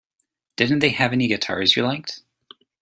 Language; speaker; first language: English; native; English